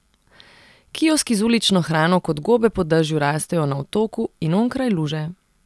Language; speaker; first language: Slovenian; non-native, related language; Serbian